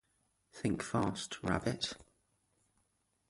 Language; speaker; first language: English; native; English